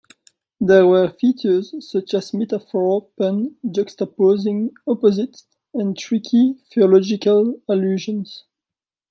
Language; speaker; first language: English; non-native, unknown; French